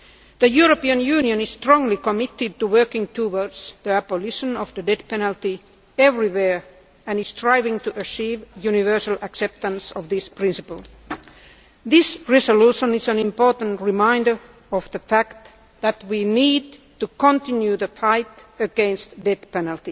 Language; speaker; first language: English; non-native, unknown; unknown